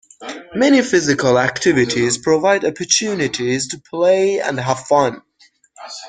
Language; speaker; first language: English; non-native, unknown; Persian